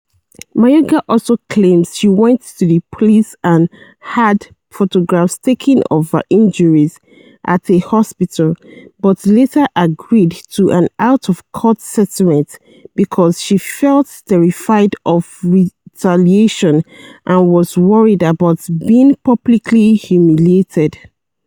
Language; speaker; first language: English; non-native, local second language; Yoruba